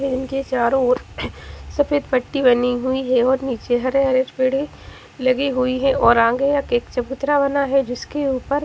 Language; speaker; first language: Hindi; native; Hindi